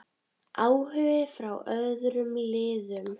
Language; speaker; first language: Icelandic; native; Icelandic